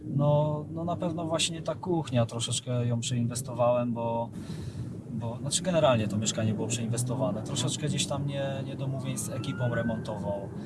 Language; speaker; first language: Polish; native; Polish